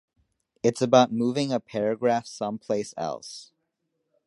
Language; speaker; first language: English; native; English